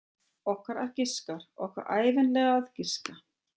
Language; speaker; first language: Icelandic; non-native, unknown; German